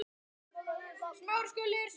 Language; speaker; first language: Icelandic; native; Icelandic